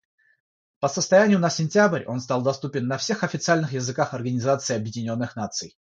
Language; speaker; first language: Russian; non-native, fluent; Georgian